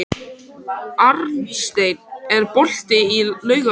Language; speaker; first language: Icelandic; native; Icelandic